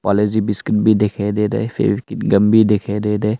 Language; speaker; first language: Hindi; early bilingual, other home language; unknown